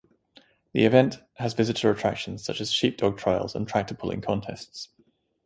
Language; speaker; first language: English; native; English